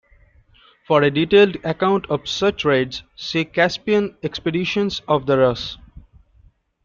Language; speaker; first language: English; non-native, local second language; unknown